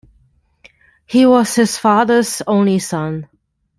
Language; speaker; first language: English; non-native, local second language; Cantonese